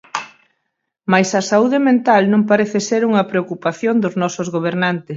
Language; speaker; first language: Galician; native; Galician